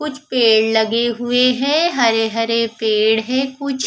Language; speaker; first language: Hindi; non-native, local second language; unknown